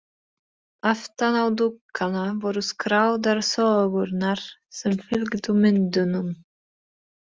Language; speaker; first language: Icelandic; non-native, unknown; Polish